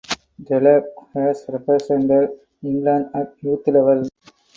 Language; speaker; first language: English; non-native, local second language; Tamil